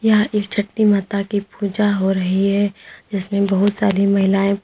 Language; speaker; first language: Hindi; native; Hindi